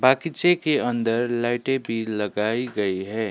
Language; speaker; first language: Hindi; non-native, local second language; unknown